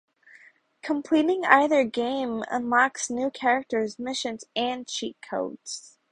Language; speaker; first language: English; native; English